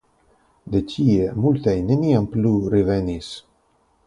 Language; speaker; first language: Esperanto; non-native, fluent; Russian